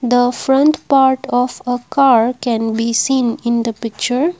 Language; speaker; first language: English; non-native, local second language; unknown